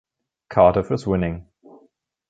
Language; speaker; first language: English; non-native, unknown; German